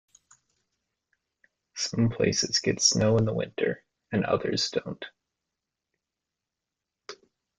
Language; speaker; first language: English; native; English